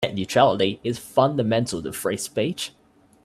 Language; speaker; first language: English; native; English